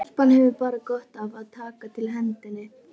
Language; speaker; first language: Icelandic; native; Icelandic